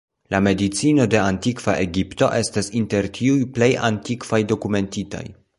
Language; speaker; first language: Esperanto; non-native, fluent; Polish